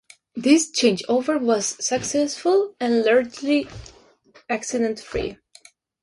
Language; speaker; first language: English; non-native, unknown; Spanish